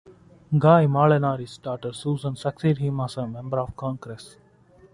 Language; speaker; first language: English; non-native, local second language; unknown